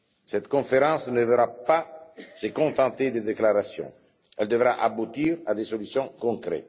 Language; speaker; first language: French; non-native, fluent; Italian